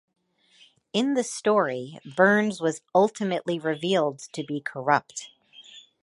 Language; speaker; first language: English; native; English